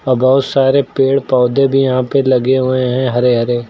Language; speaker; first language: Hindi; native; Hindi